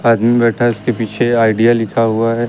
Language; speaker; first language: Hindi; native; Hindi